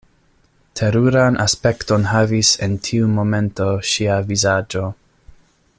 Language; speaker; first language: Esperanto; non-native, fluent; English